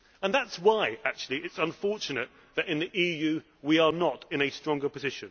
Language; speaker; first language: English; native; English